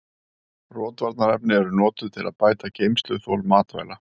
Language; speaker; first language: Icelandic; native; Icelandic